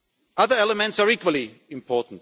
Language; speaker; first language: English; non-native, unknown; German